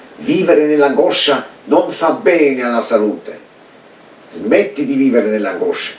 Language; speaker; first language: Italian; early bilingual, heritage; Italian